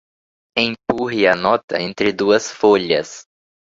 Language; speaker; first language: Portuguese; native; Portuguese